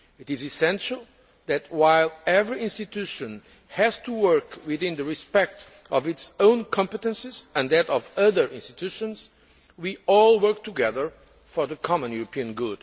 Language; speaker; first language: English; non-native, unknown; Portuguese